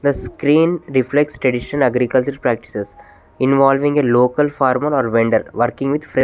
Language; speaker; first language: English; non-native, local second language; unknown